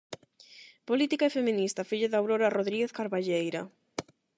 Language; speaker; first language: Galician; non-native, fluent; Spanish